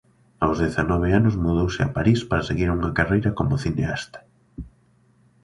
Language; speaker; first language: Galician; native; Galician